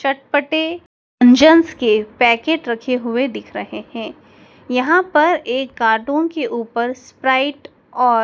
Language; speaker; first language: Hindi; native; Hindi